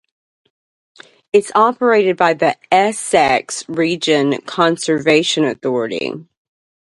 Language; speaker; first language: English; native; English